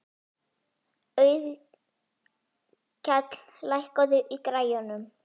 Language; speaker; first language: Icelandic; native; Icelandic